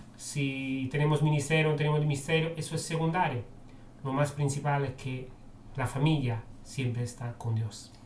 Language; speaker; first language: Spanish; non-native, fluent; Italian